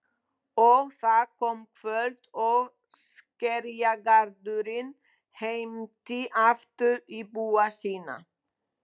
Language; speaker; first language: Icelandic; non-native, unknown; Polish